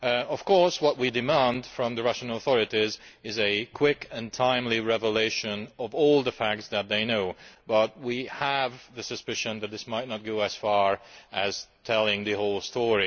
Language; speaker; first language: English; non-native, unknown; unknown